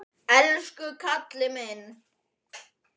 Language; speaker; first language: Icelandic; native; Icelandic